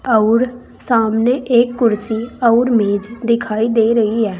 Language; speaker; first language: Hindi; native; Hindi